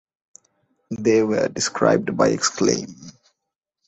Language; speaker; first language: English; non-native, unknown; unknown